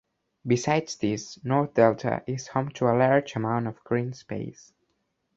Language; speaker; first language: English; non-native, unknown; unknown